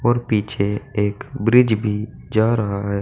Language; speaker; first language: Hindi; native; Hindi